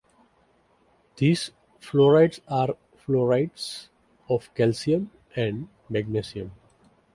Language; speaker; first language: English; non-native, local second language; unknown